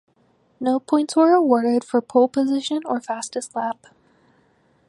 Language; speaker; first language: English; native; English